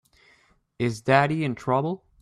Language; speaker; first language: English; native; English